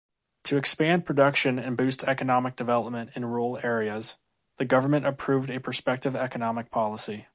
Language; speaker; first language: English; native; English